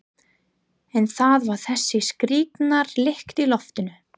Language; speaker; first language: Icelandic; non-native, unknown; English